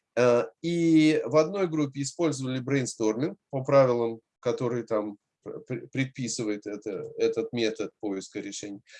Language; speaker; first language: Russian; native; Russian